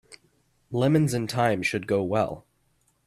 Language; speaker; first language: English; native; English